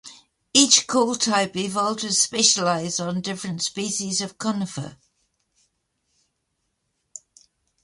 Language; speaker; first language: English; native; English